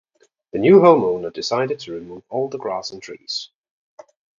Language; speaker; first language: English; non-native, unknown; Danish